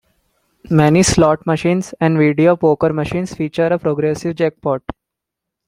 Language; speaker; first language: English; non-native, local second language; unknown